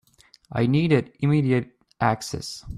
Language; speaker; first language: English; native; English